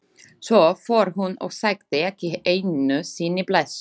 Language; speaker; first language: Icelandic; non-native, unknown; Slovak